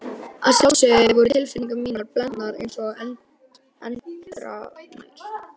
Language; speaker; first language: Icelandic; native; Icelandic